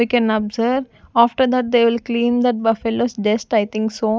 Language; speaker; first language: English; non-native, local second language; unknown